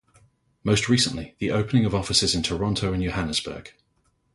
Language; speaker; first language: English; native; English